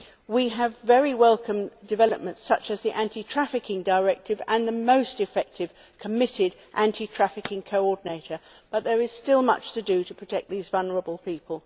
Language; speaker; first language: English; native; English